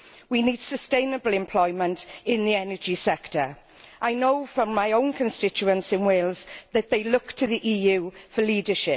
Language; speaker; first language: English; native; English